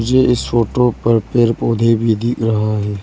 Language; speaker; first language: Hindi; non-native, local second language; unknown